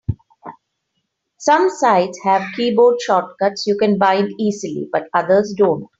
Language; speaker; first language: English; non-native, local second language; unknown